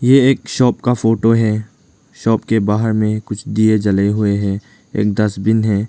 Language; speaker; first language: Hindi; non-native, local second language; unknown